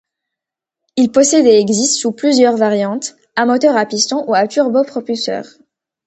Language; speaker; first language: French; non-native, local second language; Arabic